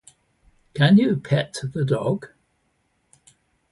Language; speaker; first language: English; native; English